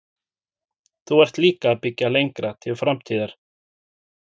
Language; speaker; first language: Icelandic; native; Icelandic